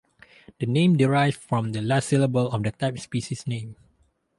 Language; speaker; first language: English; non-native, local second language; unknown